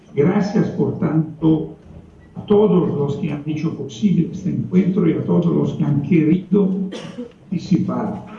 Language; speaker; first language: Spanish; non-native, related language; Italian